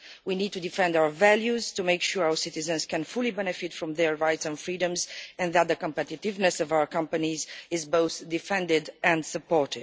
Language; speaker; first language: English; non-native, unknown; Romanian